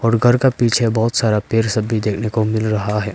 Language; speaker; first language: Hindi; non-native, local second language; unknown